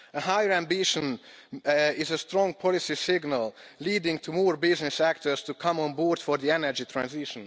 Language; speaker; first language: English; non-native, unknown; Hungarian